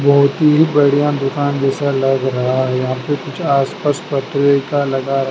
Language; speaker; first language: Hindi; native; Hindi